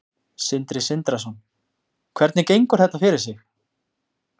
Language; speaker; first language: Icelandic; native; Icelandic